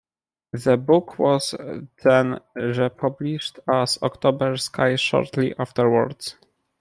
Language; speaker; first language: English; non-native, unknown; Polish